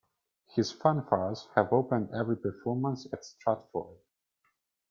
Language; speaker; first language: English; non-native, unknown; Italian